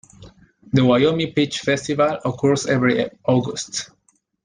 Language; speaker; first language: English; non-native, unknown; Spanish